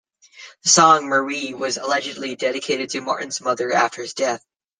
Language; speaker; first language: English; native; English